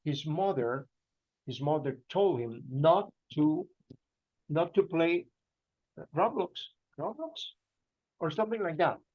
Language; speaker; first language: English; non-native, fluent; Spanish